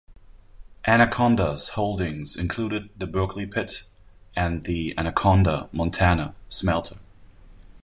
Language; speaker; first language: English; non-native, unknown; German